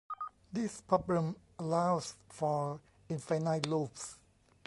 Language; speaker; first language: English; non-native, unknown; Thai